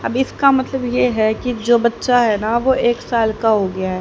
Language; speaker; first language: Hindi; native; Hindi